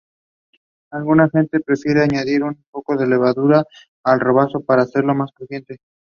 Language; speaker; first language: English; non-native, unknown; Spanish